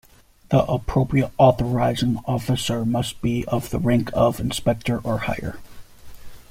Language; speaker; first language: English; native; English